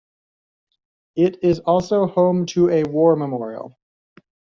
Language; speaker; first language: English; native; English